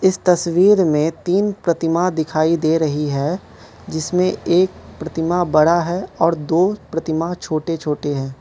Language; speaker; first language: Hindi; non-native, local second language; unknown